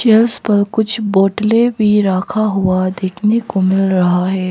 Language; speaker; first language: Hindi; non-native, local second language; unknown